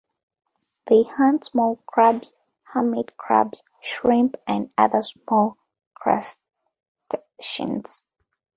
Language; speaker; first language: English; non-native, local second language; Ganda